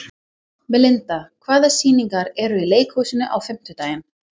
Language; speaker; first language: Icelandic; non-native, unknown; English